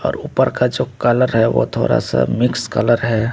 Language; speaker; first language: Hindi; non-native, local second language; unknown